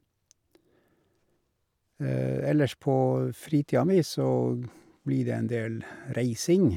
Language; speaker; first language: Norwegian; native; Norwegian